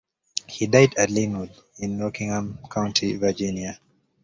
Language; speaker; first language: English; native; English